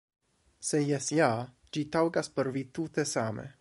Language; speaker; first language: Esperanto; non-native, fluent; English